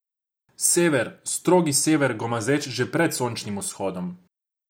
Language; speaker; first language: Slovenian; non-native, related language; Croatian